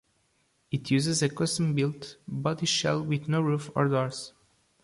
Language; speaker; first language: English; non-native, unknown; Portuguese